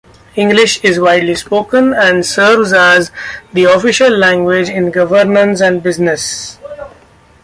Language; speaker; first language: English; non-native, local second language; Marathi